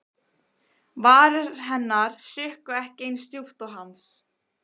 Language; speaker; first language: Icelandic; native; Icelandic